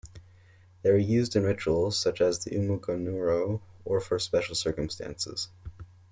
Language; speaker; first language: English; native; English